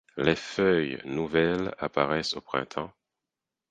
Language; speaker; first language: French; non-native, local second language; Haitian Creole